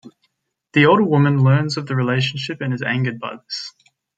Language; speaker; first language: English; native; English